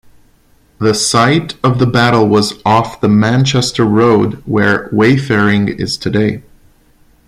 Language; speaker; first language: English; non-native, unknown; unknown